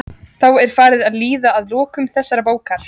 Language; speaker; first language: Icelandic; native; Icelandic